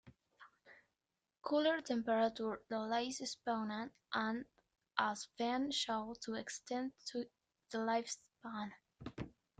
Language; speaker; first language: English; non-native, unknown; Spanish